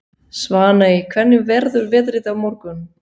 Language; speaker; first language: Icelandic; non-native, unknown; Swiss German